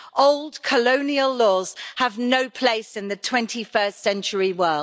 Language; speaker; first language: English; native; English